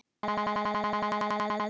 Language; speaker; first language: Icelandic; non-native, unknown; German